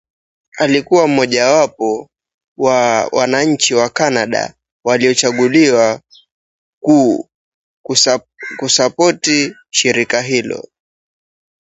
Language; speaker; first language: English; native; English